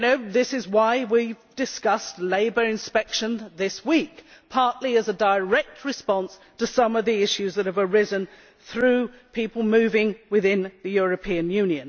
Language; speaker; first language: English; native; English